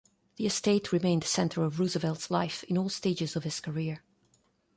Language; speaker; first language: English; non-native, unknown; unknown